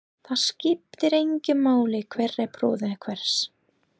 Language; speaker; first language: Icelandic; non-native, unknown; English